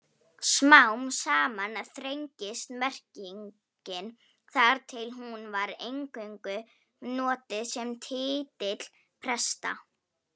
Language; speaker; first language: Icelandic; non-native, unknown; Polish